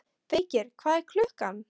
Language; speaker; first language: Icelandic; non-native, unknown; Polish